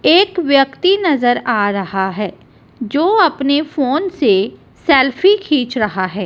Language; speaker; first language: Hindi; non-native, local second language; Punjabi